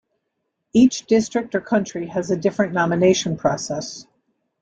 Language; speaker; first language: English; native; English